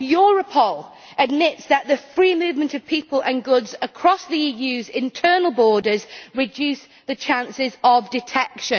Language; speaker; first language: English; native; English